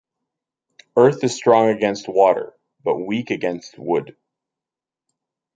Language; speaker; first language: English; native; English